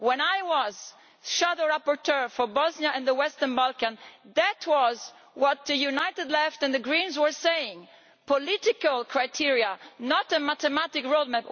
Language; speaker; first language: English; non-native, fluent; Italian